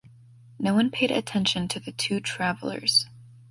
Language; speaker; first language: English; native; English